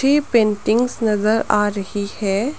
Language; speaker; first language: Hindi; non-native, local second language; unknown